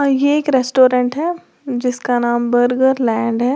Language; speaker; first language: Hindi; native; Hindi